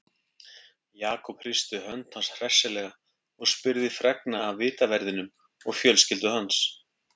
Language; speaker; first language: Icelandic; native; Icelandic